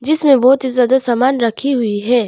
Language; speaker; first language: Hindi; non-native, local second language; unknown